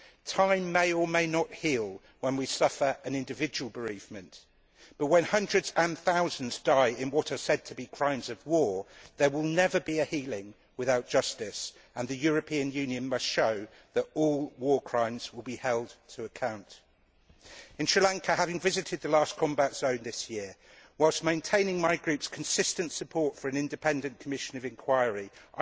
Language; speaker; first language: English; native; English